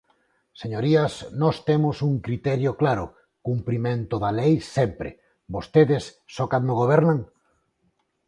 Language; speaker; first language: Galician; non-native, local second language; Spanish